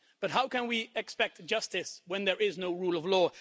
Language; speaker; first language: English; non-native, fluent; Dutch